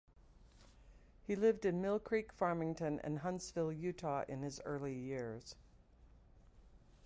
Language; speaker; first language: English; native; English